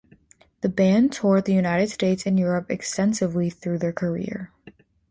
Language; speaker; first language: English; native; English